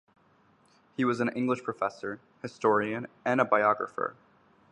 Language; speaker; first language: English; native; English